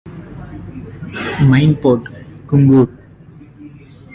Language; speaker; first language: English; non-native, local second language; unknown